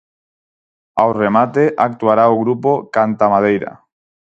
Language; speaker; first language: Galician; non-native, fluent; Spanish